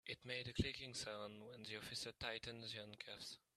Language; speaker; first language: English; native; English